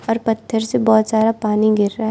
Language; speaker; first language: Hindi; non-native, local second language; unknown